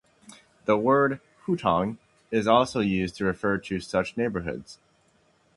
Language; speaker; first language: English; native; English